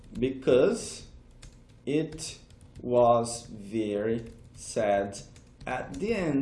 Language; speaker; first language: English; non-native, fluent; Portuguese